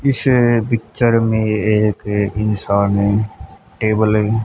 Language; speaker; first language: Hindi; native; Hindi